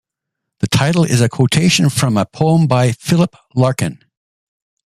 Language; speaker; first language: English; native; English